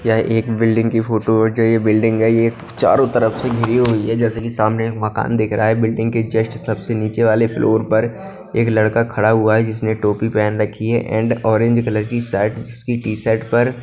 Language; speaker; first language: Hindi; non-native, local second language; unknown